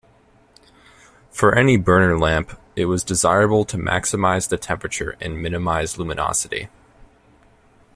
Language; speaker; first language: English; native; English